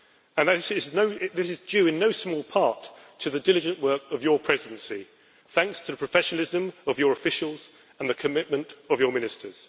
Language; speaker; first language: English; native; English